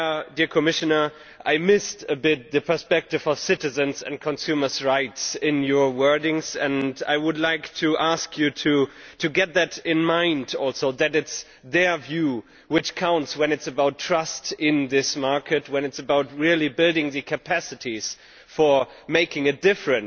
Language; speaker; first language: English; non-native, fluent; German